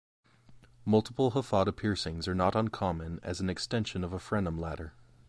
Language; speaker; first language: English; native; English